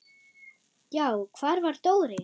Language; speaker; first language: Icelandic; non-native, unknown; German